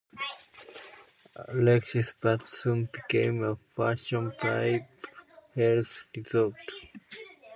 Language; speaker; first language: English; non-native, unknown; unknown